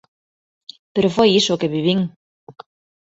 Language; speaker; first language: Galician; non-native, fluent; Spanish